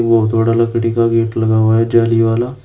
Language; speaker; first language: Hindi; native; Hindi